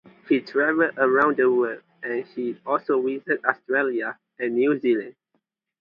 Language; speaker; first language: English; non-native, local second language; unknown